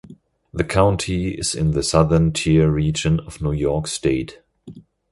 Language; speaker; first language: English; non-native, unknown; German